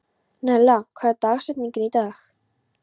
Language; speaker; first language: Icelandic; non-native, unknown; Polish